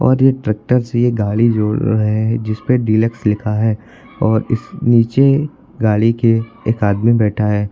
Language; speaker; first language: Hindi; native; Hindi